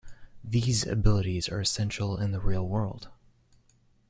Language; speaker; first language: English; native; English